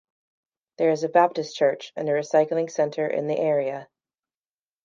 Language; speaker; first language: English; native; English